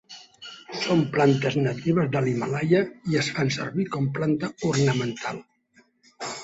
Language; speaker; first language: Catalan; native; Catalan